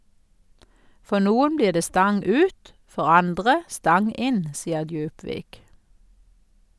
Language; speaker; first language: Norwegian; native; Norwegian